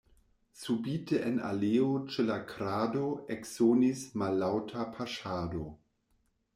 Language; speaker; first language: Esperanto; non-native, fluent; German